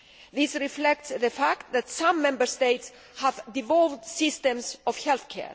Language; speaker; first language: English; non-native, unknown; Greek